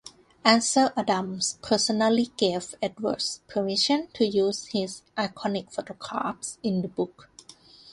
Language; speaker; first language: English; non-native, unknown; Thai